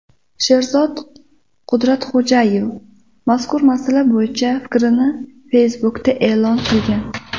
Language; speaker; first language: Uzbek; native; Uzbek